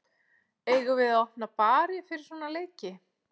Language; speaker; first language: Icelandic; native; Icelandic